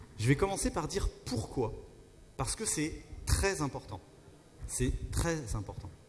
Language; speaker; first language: French; native; French